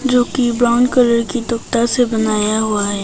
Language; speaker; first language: Hindi; non-native, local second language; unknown